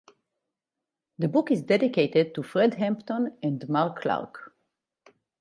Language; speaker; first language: English; non-native, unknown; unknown